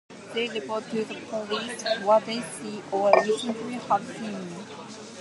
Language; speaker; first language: English; non-native, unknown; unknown